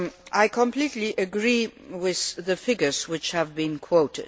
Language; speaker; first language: English; non-native, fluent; Luxembourgish